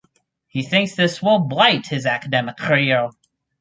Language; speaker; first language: English; native; English